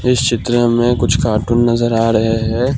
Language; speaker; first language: Hindi; non-native, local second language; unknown